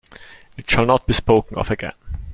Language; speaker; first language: English; non-native, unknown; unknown